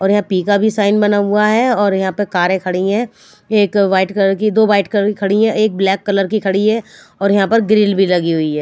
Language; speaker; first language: Hindi; non-native, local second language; Punjabi